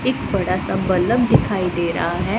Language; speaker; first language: Hindi; non-native, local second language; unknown